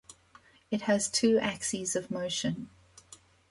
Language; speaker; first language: English; native; English